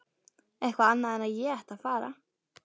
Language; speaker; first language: Icelandic; native; Icelandic